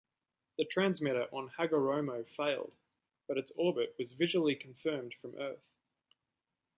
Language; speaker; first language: English; native; English